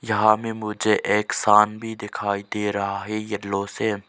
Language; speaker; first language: Hindi; non-native, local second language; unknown